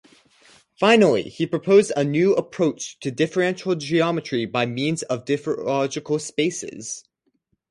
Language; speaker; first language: English; native; English